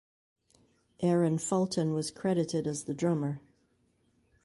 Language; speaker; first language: English; native; English